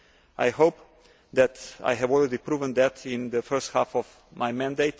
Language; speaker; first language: English; non-native, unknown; Slovenian